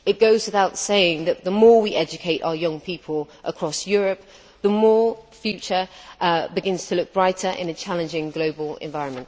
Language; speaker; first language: English; native; English